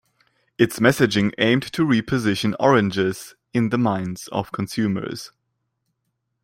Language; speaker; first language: English; non-native, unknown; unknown